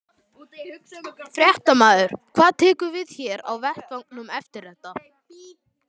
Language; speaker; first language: Icelandic; native; Icelandic